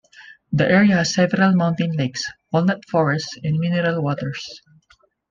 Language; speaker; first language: English; non-native, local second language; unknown